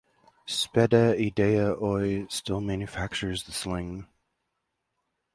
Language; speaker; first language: English; native; English